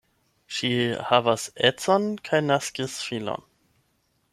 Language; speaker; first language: Esperanto; non-native, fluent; German